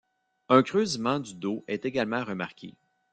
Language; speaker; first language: French; native; French